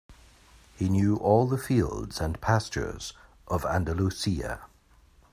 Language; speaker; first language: English; native; English